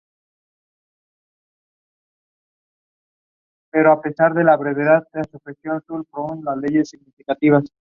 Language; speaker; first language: English; non-native, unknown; Spanish